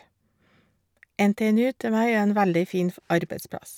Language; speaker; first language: Norwegian; non-native, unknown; English